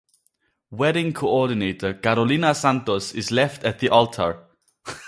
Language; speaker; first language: English; non-native, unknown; German